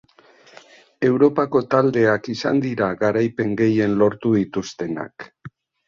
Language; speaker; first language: Basque; native; Basque